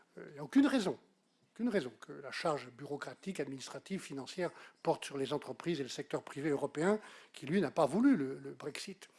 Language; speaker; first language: French; native; French